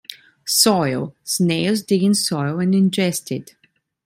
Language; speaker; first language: English; non-native, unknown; Italian